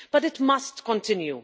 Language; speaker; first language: English; non-native, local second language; Maltese